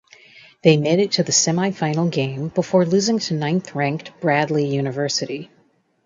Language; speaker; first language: English; native; English